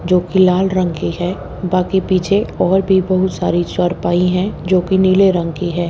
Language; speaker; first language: Hindi; native; Hindi